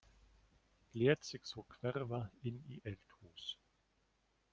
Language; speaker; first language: Icelandic; non-native, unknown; German